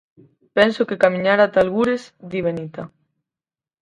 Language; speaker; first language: Galician; native; Galician